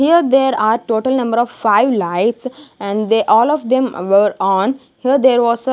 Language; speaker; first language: English; non-native, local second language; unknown